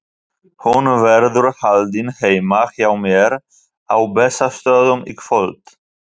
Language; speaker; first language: Icelandic; non-native, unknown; Polish